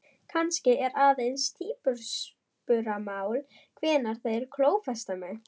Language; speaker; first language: Icelandic; non-native, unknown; German